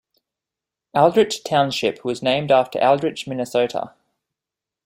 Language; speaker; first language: English; native; English